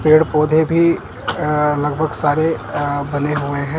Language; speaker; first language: Hindi; non-native, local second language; Punjabi